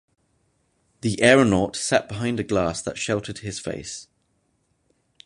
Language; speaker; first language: English; native; English